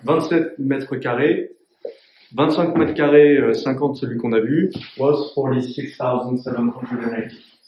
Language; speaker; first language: French; native; French